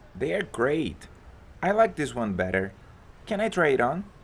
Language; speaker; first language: English; non-native, fluent; Portuguese